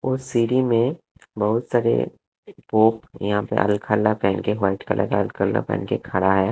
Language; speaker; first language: Hindi; non-native, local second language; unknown